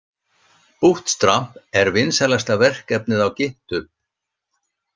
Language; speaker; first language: Icelandic; native; Icelandic